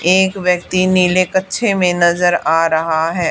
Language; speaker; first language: Hindi; native; Hindi